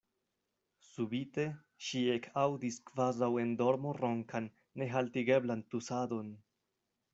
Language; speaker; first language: Esperanto; non-native, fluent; Spanish